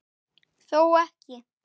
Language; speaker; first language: Icelandic; native; Icelandic